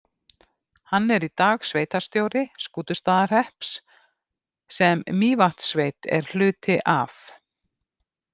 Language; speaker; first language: Icelandic; native; Icelandic